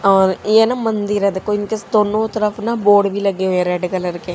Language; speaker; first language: Hindi; native; Hindi